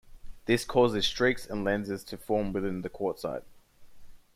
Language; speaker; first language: English; native; English